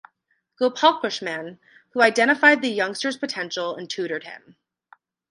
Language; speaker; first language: English; native; English